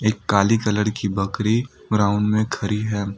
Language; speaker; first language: Hindi; non-native, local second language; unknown